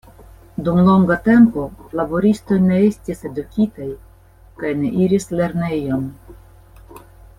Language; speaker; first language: Esperanto; non-native, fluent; Russian